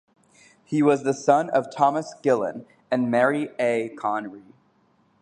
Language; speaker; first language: English; native; English